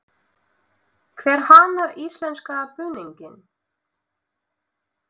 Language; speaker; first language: Icelandic; non-native, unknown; Russian